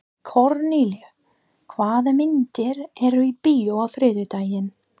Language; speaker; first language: Icelandic; non-native, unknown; English